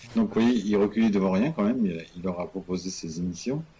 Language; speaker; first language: French; native; French